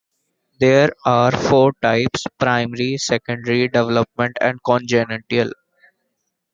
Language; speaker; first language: English; non-native, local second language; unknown